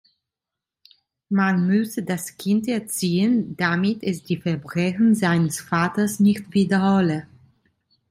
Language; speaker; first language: German; non-native, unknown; Italian